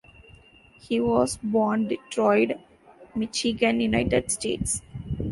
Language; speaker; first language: English; non-native, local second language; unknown